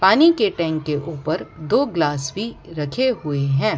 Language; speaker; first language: Hindi; non-native, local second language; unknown